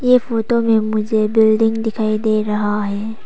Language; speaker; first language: Hindi; non-native, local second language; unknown